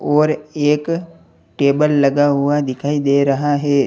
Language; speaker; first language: Hindi; native; Hindi